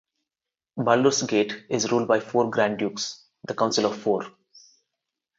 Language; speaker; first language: English; non-native, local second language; Telugu